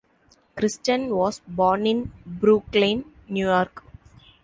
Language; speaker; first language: English; non-native, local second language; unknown